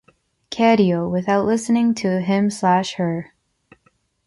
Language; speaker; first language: English; native; English